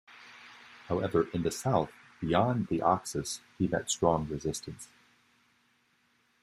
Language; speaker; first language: English; native; English